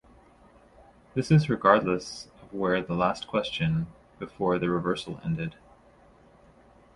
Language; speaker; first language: English; native; English